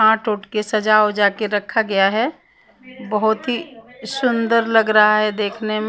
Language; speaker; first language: Hindi; non-native, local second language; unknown